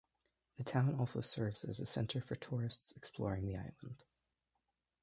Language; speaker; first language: English; native; English